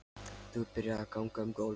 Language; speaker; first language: Icelandic; non-native, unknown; Lithuanian